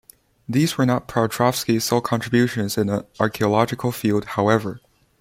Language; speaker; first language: English; non-native, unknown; Chinese